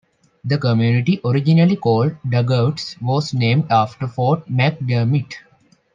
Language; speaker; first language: English; non-native, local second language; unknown